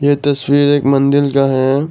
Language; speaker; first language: Hindi; non-native, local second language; Assamese